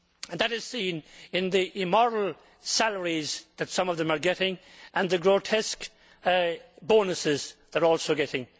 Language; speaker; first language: English; native; English